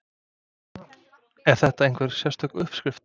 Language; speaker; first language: Icelandic; non-native, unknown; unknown